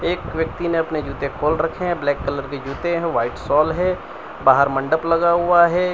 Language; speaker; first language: Hindi; non-native, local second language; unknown